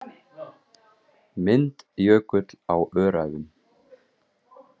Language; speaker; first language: Icelandic; native; Icelandic